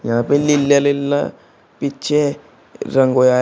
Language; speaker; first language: Hindi; native; Hindi